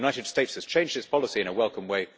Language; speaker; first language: English; native; English